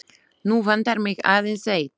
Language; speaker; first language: Icelandic; non-native, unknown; Slovak